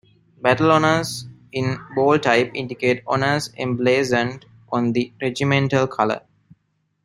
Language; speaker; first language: English; non-native, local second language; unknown